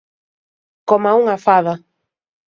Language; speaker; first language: Galician; native; Galician